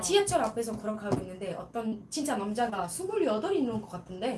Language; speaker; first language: Korean; non-native, fluent; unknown